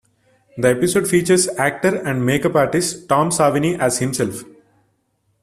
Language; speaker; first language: English; non-native, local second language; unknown